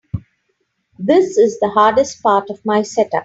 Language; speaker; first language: English; non-native, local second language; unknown